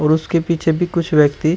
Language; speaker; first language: Hindi; native; Hindi